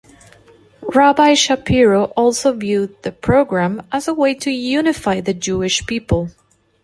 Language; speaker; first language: English; non-native, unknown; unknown